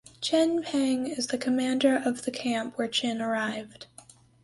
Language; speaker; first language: English; native; English